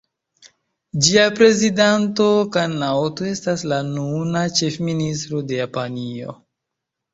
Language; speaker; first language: Esperanto; non-native, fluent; Chinese